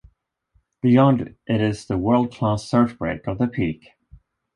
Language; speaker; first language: English; non-native, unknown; Swedish